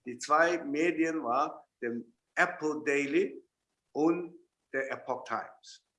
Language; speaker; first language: German; non-native, fluent; Chinese